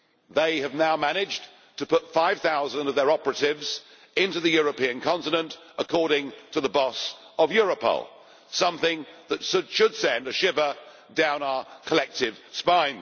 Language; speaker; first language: English; native; English